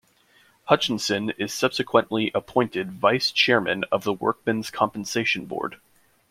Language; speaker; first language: English; native; English